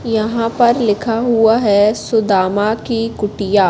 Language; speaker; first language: Hindi; native; Hindi